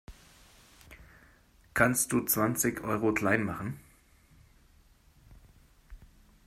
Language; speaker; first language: German; native; German